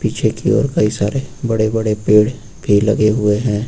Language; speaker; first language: Hindi; native; Hindi